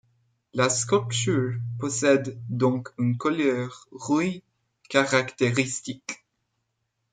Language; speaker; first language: French; non-native, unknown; English